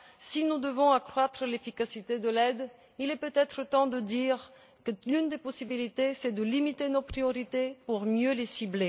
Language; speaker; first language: French; non-native, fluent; Bulgarian